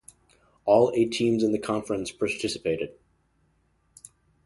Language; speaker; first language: English; native; English